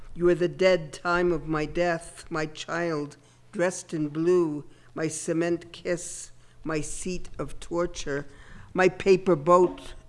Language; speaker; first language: English; native; English